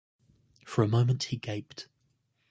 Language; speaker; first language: English; native; English